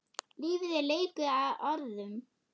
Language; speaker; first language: Icelandic; non-native, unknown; German